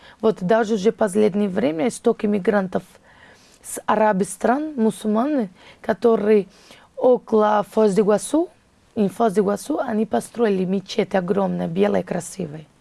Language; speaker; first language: Russian; non-native, fluent; Portuguese